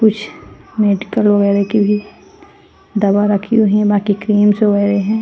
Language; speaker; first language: Hindi; native; Hindi